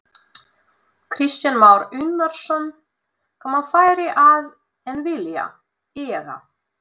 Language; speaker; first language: Icelandic; non-native, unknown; Russian